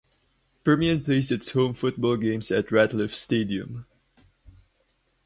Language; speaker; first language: English; non-native, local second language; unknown